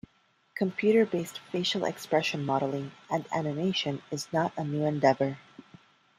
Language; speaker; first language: English; non-native, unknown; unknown